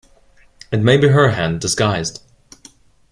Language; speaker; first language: English; non-native, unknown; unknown